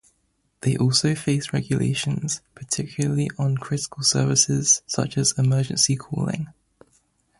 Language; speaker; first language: English; native; English